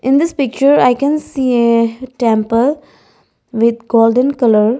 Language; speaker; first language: English; non-native, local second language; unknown